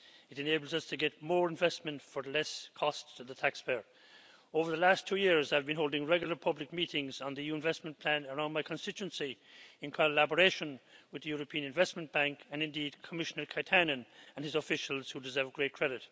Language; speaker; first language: English; native; English